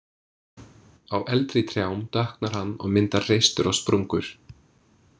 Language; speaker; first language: Icelandic; non-native, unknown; English